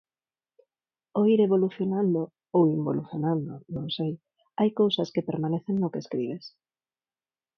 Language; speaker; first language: Galician; non-native, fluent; Spanish